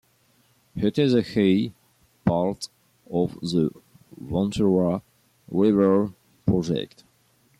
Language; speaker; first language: English; non-native, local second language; French